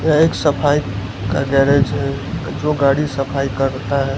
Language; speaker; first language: Hindi; non-native, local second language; Gujarati